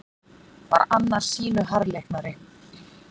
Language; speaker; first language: Icelandic; native; Icelandic